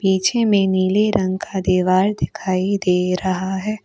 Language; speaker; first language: Hindi; non-native, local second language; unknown